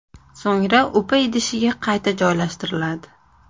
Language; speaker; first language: Uzbek; native; Uzbek